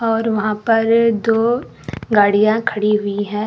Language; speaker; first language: Hindi; non-native, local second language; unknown